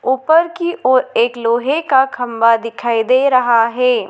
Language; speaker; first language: Hindi; native; Hindi